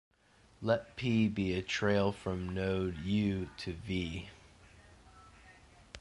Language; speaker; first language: English; native; English